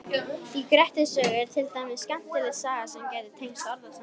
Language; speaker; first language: Icelandic; native; Icelandic